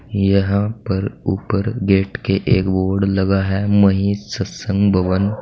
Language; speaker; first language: Hindi; native; Hindi